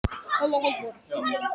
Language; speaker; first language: Icelandic; non-native, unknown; Japanese